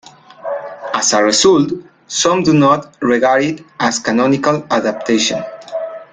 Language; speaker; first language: English; non-native, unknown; Spanish